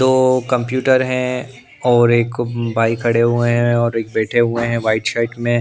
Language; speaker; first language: Hindi; non-native, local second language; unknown